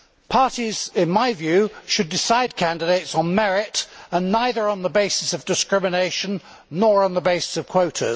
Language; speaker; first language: English; native; English